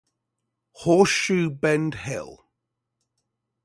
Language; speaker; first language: English; native; English